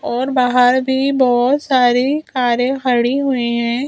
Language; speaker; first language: Hindi; native; Hindi